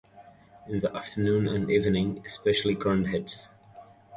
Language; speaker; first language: English; native; English